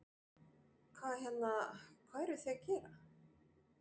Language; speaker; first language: Icelandic; non-native, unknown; French